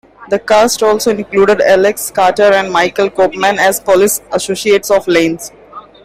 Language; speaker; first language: English; non-native, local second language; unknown